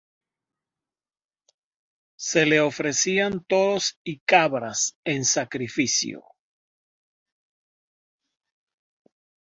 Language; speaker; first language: Spanish; native; Spanish